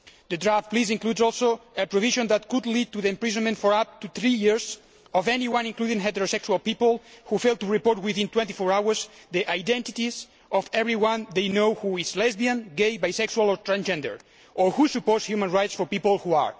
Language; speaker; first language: English; non-native, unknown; Spanish